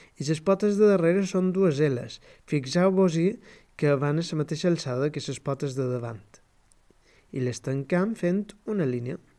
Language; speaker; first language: Catalan; native; Catalan